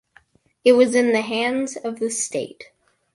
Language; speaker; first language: English; native; English